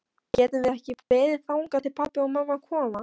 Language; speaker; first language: Icelandic; non-native, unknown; Polish